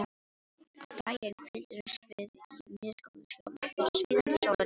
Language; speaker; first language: Icelandic; non-native, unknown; Filipino